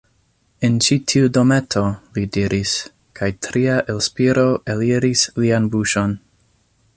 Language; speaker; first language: Esperanto; non-native, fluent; English